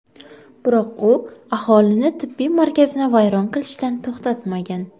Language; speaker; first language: Uzbek; non-native, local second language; Kara-Kalpak